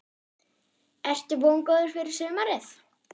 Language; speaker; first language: Icelandic; non-native, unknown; German